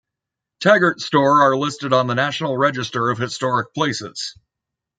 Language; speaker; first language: English; native; English